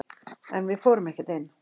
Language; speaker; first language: Icelandic; native; Icelandic